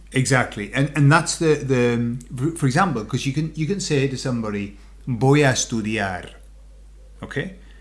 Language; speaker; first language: English; native; English